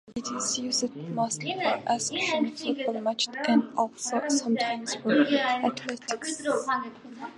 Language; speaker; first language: English; non-native, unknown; Mongolian